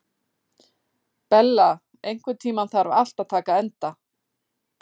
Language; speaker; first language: Icelandic; native; Icelandic